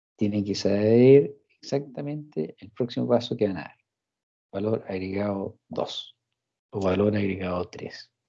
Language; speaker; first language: Spanish; non-native, fluent; English